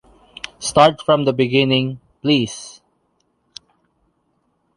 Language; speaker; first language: English; non-native, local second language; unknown